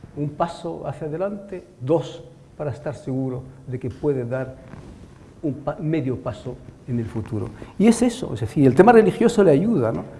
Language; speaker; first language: Spanish; non-native, fluent; Arabic